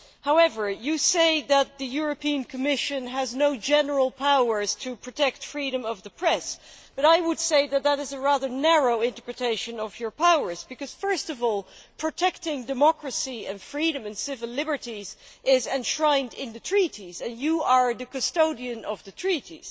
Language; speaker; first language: English; non-native, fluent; Dutch